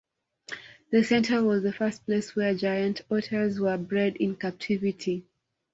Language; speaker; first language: English; non-native, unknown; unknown